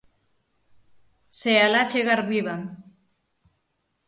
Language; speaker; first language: Galician; native; Galician